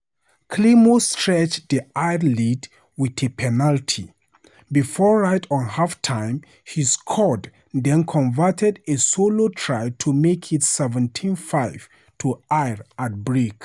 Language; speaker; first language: English; non-native, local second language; Hausa